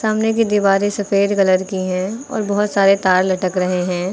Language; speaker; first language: Hindi; native; Hindi